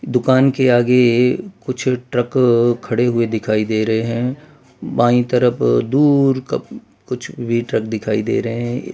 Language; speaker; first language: Hindi; non-native, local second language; Gujarati